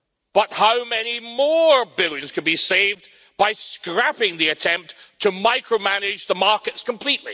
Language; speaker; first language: English; native; English